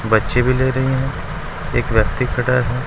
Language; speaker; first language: Hindi; native; Hindi